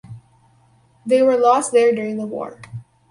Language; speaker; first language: English; native; English